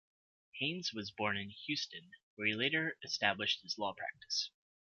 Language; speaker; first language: English; native; English